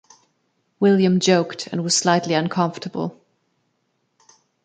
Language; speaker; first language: English; non-native, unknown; German